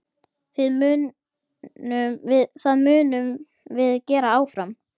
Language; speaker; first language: Icelandic; native; Icelandic